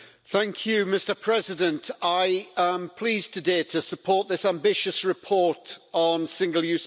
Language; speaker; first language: English; native; English